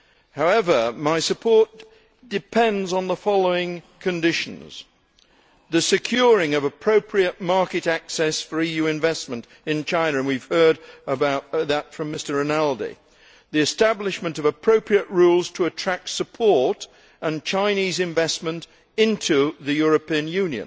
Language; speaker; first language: English; native; English